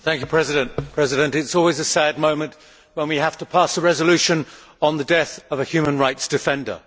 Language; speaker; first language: English; native; English